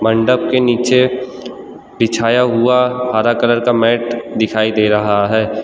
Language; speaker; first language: Hindi; non-native, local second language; Gujarati